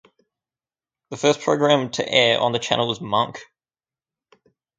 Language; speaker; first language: English; native; English